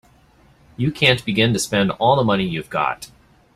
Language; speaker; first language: English; native; English